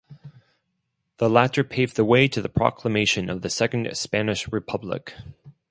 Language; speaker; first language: English; non-native, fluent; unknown